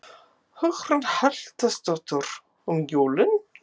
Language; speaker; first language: Icelandic; non-native, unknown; English